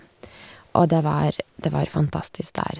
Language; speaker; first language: Norwegian; non-native, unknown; Lithuanian